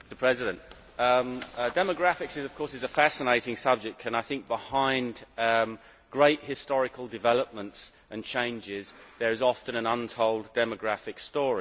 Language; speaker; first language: English; native; English